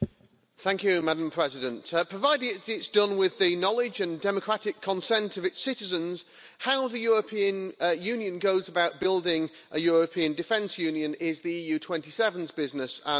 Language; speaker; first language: English; native; English